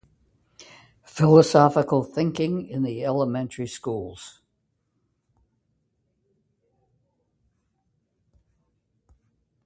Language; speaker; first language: English; native; English